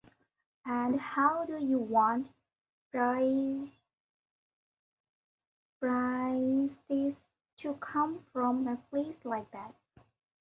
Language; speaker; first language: English; non-native, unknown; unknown